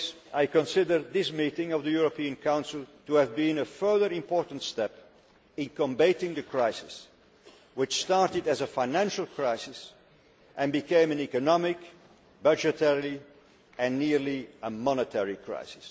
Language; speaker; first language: English; non-native, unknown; Dutch